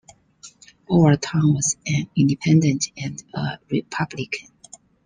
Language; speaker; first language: English; non-native, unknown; Chinese